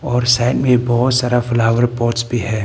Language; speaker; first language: Hindi; non-native, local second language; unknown